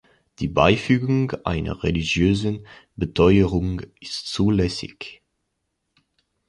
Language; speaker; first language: German; non-native, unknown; French